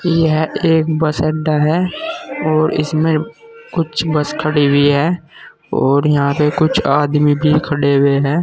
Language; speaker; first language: Hindi; native; Hindi